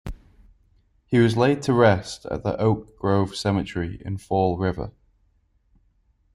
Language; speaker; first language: English; native; English